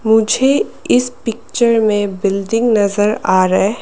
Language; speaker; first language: Hindi; non-native, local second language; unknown